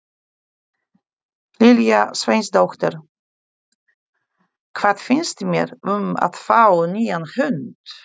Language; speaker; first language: Icelandic; non-native, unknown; Polish